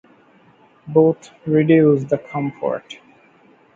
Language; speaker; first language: English; non-native, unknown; Bangla